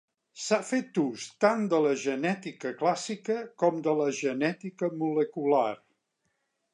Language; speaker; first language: Catalan; native; Catalan